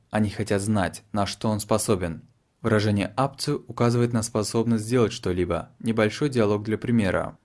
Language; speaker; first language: Russian; native; Russian